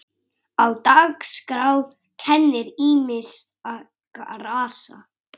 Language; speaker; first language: Icelandic; native; Icelandic